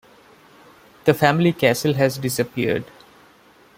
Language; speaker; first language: English; non-native, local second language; Malayalam